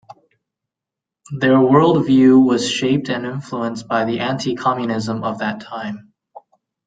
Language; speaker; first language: English; native; English